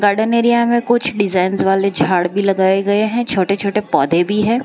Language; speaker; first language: Hindi; non-native, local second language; Gujarati